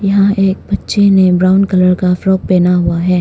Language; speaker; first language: Hindi; non-native, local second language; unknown